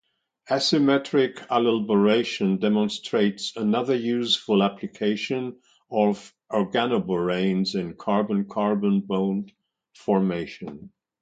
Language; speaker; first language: English; non-native, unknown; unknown